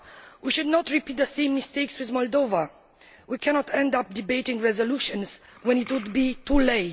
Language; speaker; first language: English; non-native, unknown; Romanian